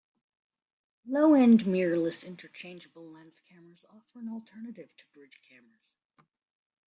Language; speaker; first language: English; native; English